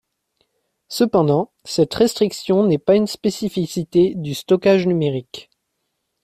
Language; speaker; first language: French; native; French